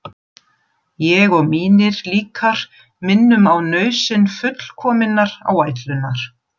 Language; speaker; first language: Icelandic; non-native, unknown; German